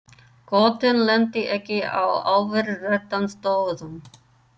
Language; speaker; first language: Icelandic; non-native, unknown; English